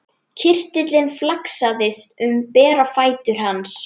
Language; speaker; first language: Icelandic; native; Icelandic